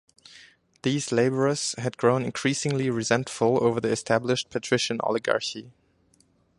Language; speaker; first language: English; non-native, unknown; German